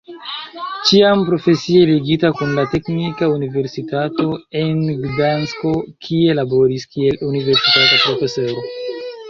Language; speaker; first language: Esperanto; non-native, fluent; Chinese